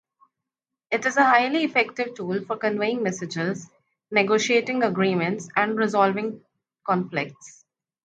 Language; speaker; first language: English; non-native, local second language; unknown